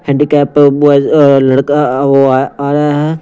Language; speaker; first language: Hindi; non-native, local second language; Punjabi